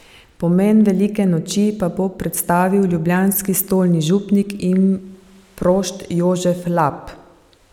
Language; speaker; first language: Slovenian; native; Slovenian